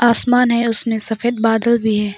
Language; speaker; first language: Hindi; non-native, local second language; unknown